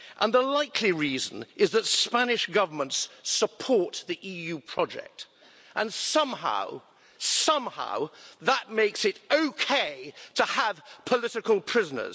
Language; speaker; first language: English; native; English